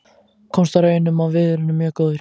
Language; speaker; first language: Icelandic; native; Icelandic